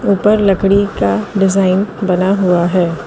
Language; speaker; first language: Hindi; non-native, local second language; Gujarati